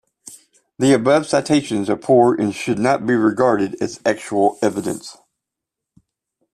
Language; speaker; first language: English; native; English